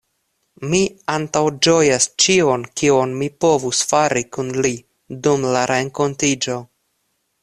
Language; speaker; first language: Esperanto; non-native, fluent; Russian